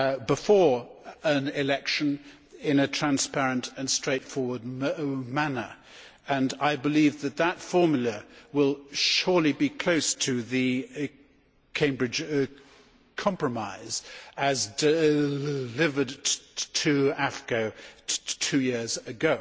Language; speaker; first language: English; native; English